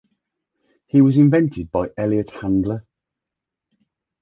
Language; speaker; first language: English; native; English